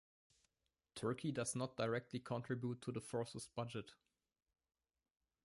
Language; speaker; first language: English; non-native, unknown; German